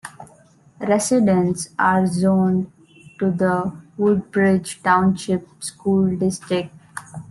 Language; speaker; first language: English; non-native, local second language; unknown